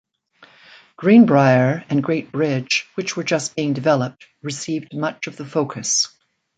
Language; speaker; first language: English; native; English